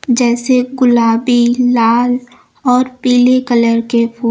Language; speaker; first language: Hindi; native; Hindi